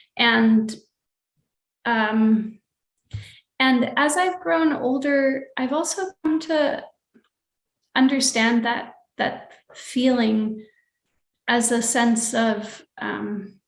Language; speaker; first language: English; native; English